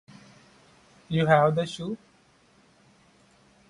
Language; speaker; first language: English; non-native, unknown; Telugu